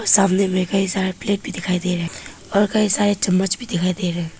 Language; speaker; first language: Hindi; early bilingual, other home language; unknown